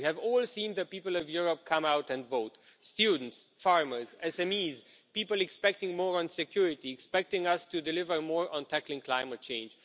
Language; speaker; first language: English; non-native, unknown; Romanian